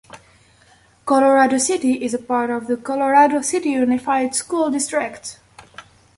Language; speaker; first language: English; native; English